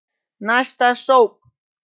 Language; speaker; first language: Icelandic; non-native, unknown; Polish